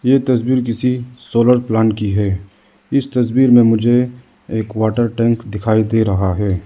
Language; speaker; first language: Hindi; non-native, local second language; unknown